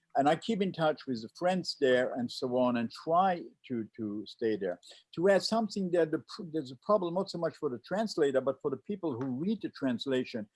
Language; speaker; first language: English; non-native, fluent; Luxembourgish